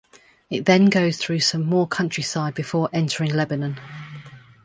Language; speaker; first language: English; native; English